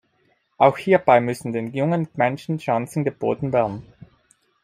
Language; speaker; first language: German; non-native, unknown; Italian